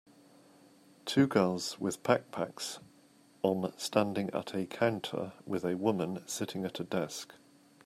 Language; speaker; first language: English; native; English